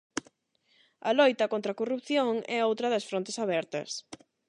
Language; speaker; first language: Galician; non-native, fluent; Spanish